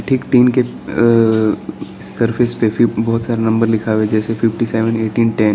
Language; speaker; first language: Hindi; non-native, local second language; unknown